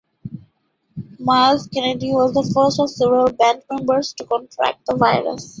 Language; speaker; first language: English; non-native, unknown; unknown